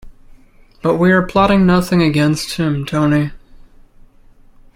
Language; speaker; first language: English; native; English